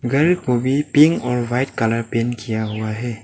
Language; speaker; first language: Hindi; non-native, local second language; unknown